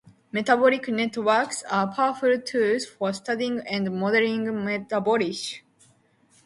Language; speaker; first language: English; non-native, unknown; Japanese